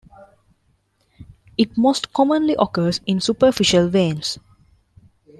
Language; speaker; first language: English; non-native, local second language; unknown